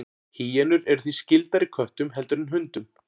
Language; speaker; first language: Icelandic; native; Icelandic